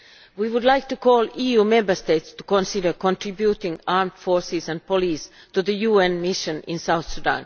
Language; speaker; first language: English; non-native, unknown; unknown